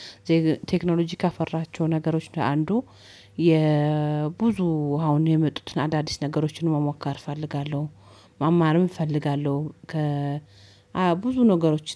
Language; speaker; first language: Amharic; native; Amharic